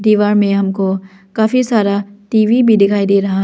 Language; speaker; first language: Hindi; non-native, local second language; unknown